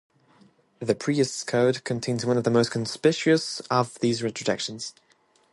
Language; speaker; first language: English; non-native, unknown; French